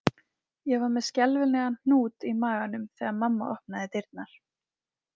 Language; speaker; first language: Icelandic; native; Icelandic